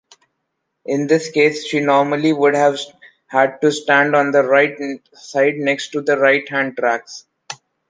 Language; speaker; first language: English; non-native, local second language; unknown